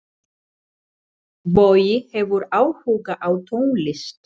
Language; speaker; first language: Icelandic; non-native, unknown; Spanish